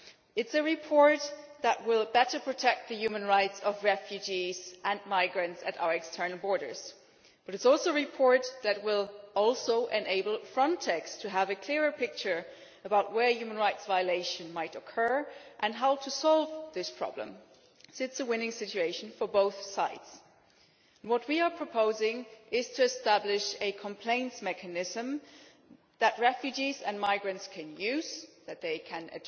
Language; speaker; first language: English; non-native, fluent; German